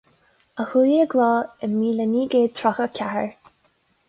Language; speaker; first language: Irish; non-native, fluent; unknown